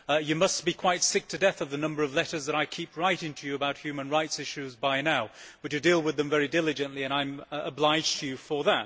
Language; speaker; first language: English; native; English